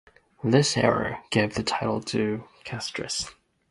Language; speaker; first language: English; non-native, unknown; Japanese